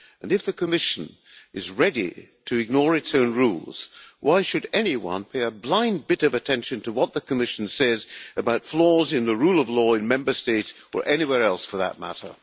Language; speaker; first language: English; non-native, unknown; Hungarian